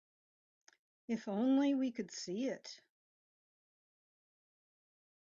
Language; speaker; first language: English; native; English